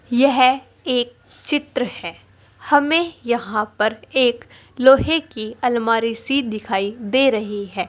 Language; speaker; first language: Hindi; native; Hindi